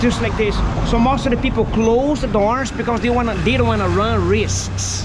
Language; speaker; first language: English; non-native, fluent; Portuguese